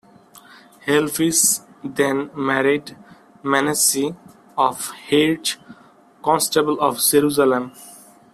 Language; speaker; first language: English; non-native, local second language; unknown